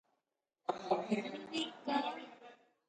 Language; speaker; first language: English; non-native, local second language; Tamil